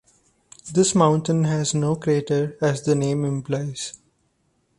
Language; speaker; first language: English; non-native, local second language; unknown